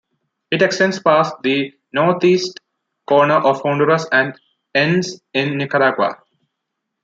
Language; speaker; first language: English; non-native, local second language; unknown